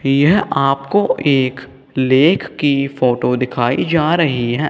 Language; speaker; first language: Hindi; non-native, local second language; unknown